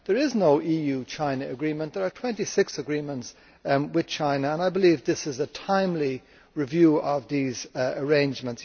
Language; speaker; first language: English; native; English